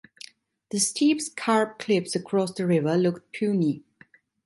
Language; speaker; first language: English; non-native, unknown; Italian